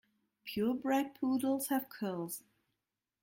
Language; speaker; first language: English; non-native, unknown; German